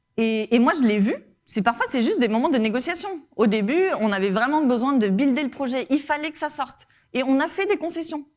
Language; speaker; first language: French; non-native, fluent; Spanish